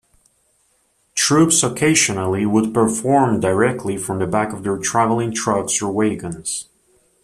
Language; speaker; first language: English; native; English